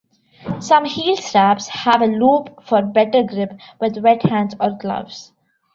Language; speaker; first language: English; non-native, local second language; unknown